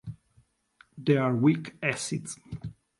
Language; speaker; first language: English; non-native, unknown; Italian